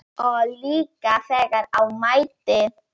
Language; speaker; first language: Icelandic; non-native, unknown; Polish